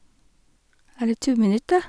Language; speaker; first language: Norwegian; non-native, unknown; Vietnamese